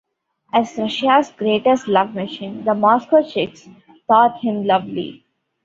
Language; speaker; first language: English; non-native, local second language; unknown